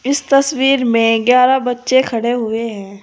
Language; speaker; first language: Hindi; native; Hindi